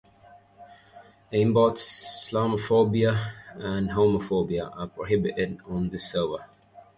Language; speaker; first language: English; native; English